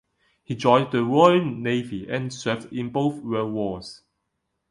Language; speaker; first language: English; non-native, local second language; Cantonese